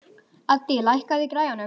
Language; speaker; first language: Icelandic; native; Icelandic